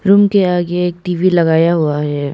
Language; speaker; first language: Hindi; non-native, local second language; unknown